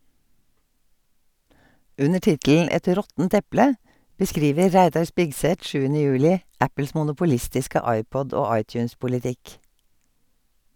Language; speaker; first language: Norwegian; native; Norwegian